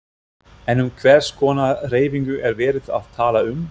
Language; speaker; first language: Icelandic; non-native, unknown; German